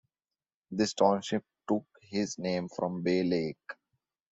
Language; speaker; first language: English; non-native, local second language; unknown